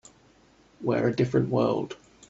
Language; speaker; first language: English; native; English